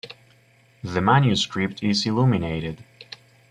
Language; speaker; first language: English; native; English